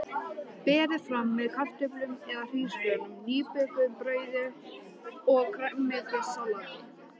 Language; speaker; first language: Icelandic; native; Icelandic